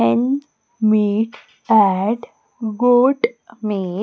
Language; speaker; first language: English; non-native, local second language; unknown